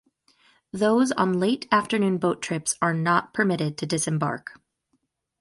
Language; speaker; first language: English; native; English